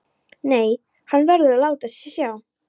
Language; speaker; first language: Icelandic; non-native, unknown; Polish